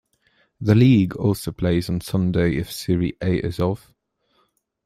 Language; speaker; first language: English; non-native, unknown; Polish